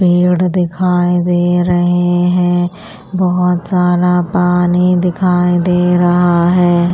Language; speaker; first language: Hindi; non-native, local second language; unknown